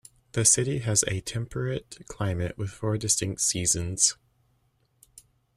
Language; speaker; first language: English; native; English